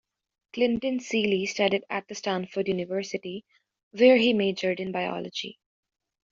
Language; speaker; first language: English; native; English